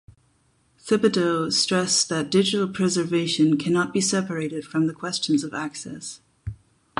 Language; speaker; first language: English; non-native, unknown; German